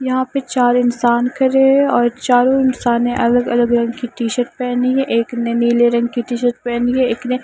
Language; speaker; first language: Hindi; non-native, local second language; Punjabi